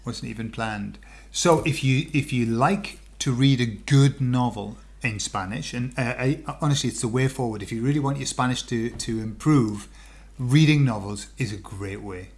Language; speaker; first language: English; native; English